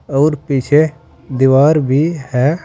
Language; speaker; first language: Hindi; native; Hindi